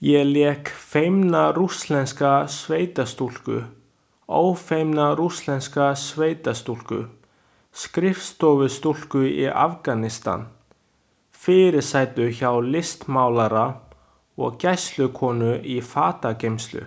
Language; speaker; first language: Icelandic; non-native, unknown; Chinese